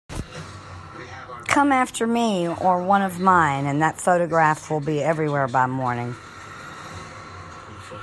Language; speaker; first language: English; native; English